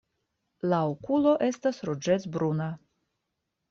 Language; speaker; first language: Esperanto; non-native, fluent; Russian